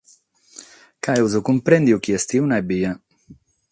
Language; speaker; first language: Sardinian; non-native, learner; Catalan